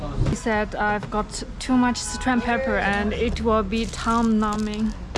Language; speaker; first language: English; non-native, fluent; Chinese